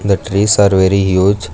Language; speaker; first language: English; non-native, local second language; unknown